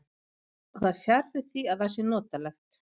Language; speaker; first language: Icelandic; non-native, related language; Swedish